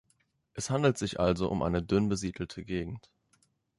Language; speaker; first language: German; native; German